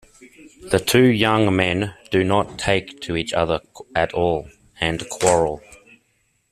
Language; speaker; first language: English; native; English